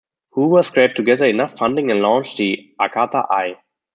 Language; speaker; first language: English; non-native, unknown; German